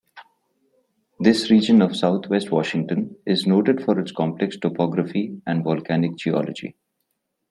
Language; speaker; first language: English; non-native, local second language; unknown